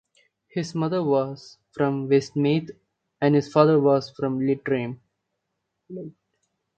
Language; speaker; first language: English; non-native, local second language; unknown